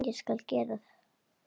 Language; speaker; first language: Icelandic; native; Icelandic